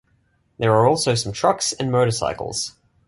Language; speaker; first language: English; native; English